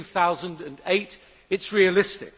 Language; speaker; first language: English; native; English